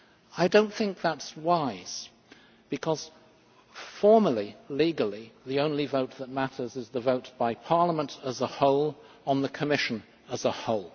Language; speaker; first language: English; native; English